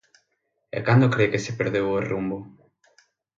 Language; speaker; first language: Galician; native; Galician